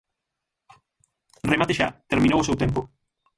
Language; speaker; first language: Galician; native; Galician